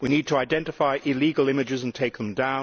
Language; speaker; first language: English; native; English